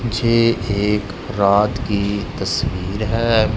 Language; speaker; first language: Hindi; non-native, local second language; Punjabi